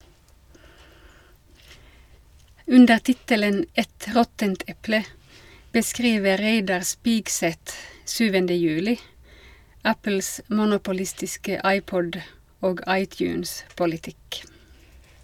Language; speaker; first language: Norwegian; non-native, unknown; Finnish